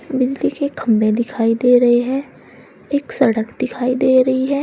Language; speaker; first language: Hindi; native; Hindi